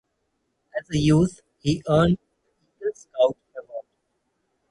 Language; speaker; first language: English; non-native, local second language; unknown